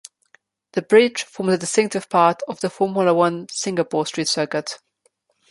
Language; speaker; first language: English; non-native, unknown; Slovenian